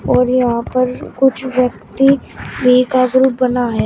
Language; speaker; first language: Hindi; native; Hindi